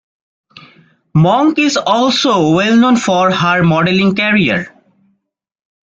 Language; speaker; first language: English; non-native, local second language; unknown